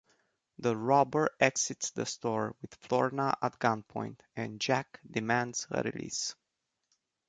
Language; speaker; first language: English; non-native, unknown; Romanian